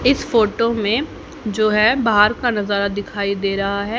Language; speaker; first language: Hindi; native; Hindi